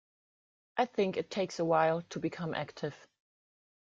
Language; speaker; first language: English; non-native, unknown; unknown